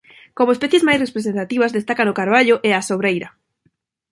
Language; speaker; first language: Galician; non-native, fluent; Spanish